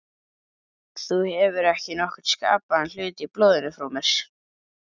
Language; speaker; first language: Icelandic; native; Icelandic